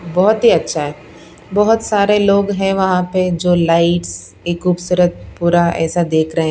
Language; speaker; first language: Hindi; non-native, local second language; Punjabi